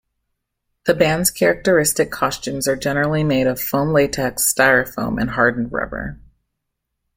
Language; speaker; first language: English; native; English